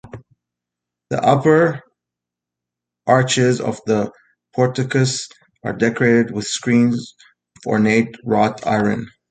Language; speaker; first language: English; native; English